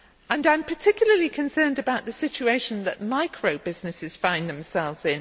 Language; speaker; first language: English; native; English